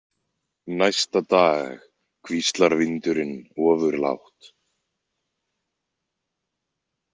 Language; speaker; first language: Icelandic; native; Icelandic